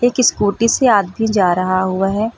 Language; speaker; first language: Hindi; native; Hindi